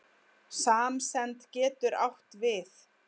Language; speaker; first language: Icelandic; native; Icelandic